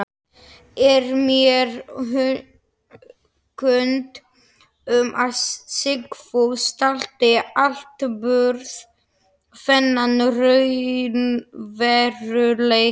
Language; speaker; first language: Icelandic; non-native, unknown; Slovak